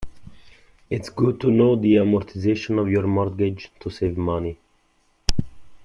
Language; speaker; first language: English; non-native, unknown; Italian